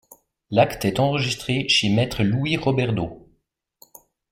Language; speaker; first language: French; native; French